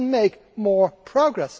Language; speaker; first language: English; native; English